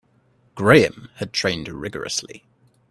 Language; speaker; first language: English; native; English